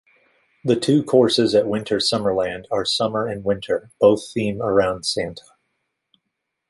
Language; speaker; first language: English; native; English